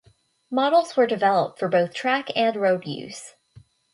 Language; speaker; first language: English; native; English